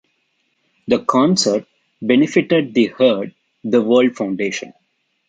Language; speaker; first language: English; non-native, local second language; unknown